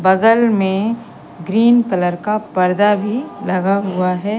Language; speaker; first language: Hindi; native; Hindi